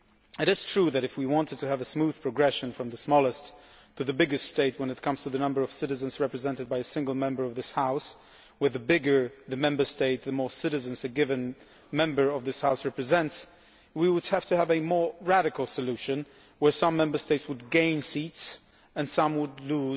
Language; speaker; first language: English; non-native, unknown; Polish